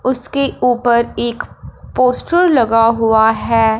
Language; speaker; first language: Hindi; non-native, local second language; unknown